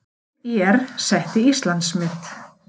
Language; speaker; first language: Icelandic; native; Icelandic